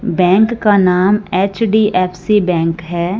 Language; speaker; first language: Hindi; non-native, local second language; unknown